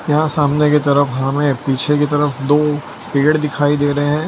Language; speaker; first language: Hindi; non-native, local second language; Gujarati